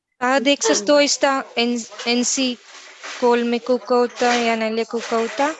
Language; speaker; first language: Finnish; non-native, learner; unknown